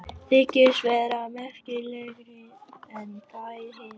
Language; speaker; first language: Icelandic; non-native, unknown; Vietnamese